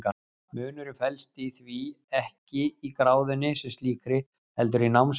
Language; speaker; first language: Icelandic; native; Icelandic